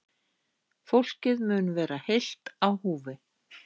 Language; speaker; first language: Icelandic; native; Icelandic